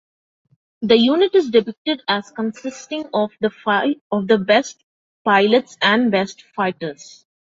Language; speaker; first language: English; non-native, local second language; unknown